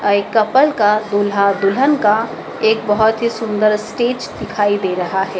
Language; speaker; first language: Hindi; native; Hindi